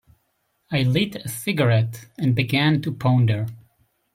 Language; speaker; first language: English; native; English